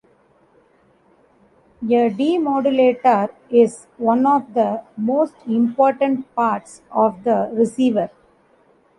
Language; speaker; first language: English; non-native, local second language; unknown